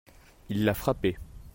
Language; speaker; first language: French; native; French